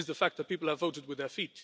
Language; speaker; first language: English; non-native, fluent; Luxembourgish